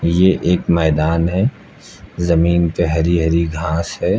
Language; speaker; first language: Hindi; native; Hindi